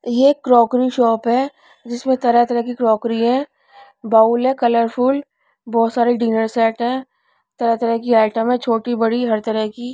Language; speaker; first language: Hindi; non-native, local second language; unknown